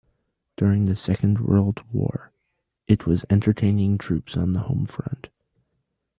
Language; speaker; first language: English; native; English